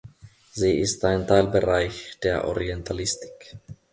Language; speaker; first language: German; non-native, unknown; Finnish